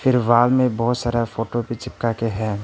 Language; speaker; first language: Hindi; non-native, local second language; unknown